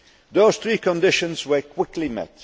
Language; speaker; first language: English; non-native, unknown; Dutch